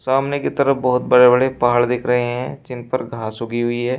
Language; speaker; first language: Hindi; native; Hindi